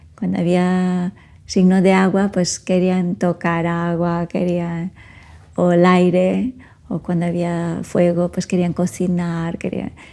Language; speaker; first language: Spanish; non-native, fluent; Portuguese